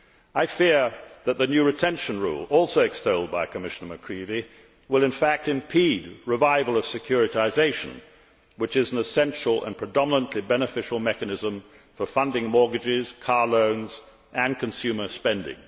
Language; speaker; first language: English; native; English